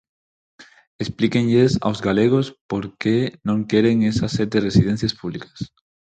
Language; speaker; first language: Galician; non-native, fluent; Spanish